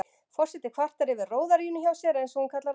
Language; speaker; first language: Icelandic; native; Icelandic